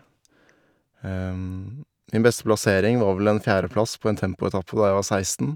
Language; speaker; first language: Norwegian; native; Norwegian